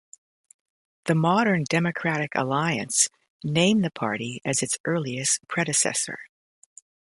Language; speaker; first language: English; native; English